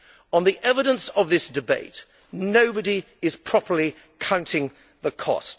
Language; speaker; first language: English; native; English